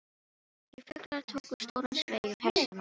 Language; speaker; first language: Icelandic; non-native, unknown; Filipino